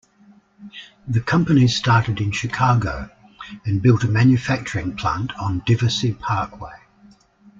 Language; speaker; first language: English; native; English